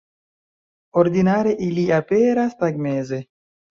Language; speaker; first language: Esperanto; non-native, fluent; Chinese